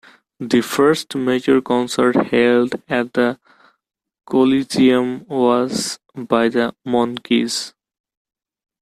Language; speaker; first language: English; non-native, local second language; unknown